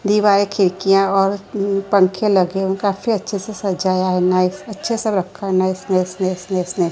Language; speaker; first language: Hindi; non-native, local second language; Gujarati